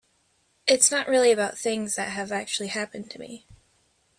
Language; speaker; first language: English; native; English